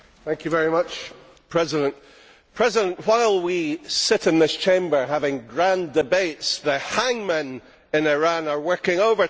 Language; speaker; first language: English; native; English